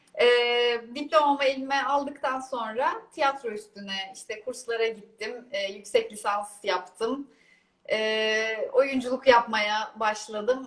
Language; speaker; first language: Turkish; native; Turkish